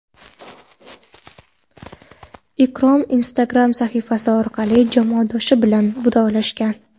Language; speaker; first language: Uzbek; non-native, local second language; Kara-Kalpak